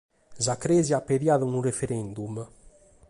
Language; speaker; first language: Sardinian; native; Sardinian